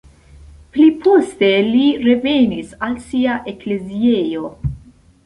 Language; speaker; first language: Esperanto; non-native, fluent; Central Kurdish